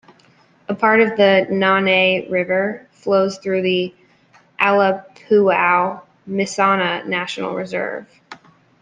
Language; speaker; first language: English; native; English